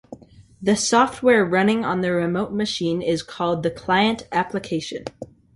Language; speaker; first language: English; native; English